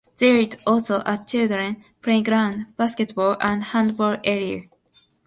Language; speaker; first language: English; non-native, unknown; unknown